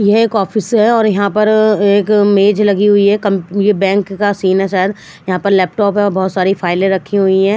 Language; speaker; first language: Hindi; non-native, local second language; Punjabi